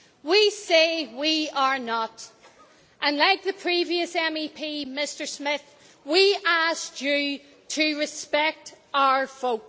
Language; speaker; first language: English; native; English